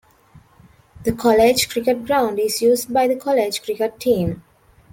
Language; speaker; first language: English; non-native, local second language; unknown